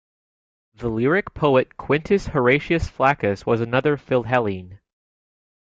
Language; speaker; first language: English; native; English